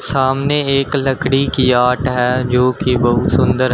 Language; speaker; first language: Hindi; native; Hindi